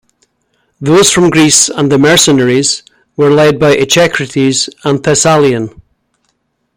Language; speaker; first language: English; native; English